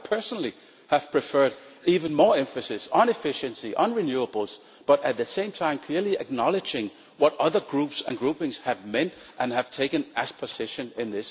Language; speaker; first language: English; non-native, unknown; Danish